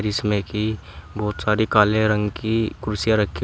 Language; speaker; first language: Hindi; native; Hindi